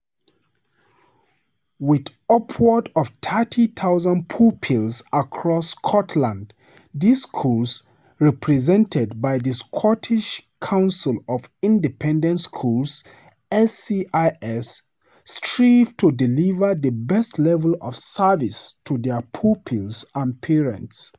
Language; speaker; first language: English; non-native, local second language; Hausa